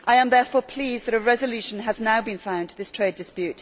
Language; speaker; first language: English; native; English